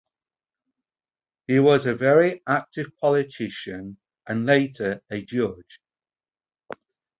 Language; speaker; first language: English; native; English